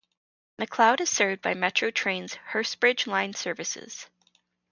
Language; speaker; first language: English; native; English